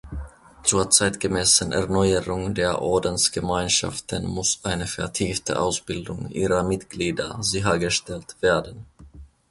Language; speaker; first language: German; non-native, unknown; Finnish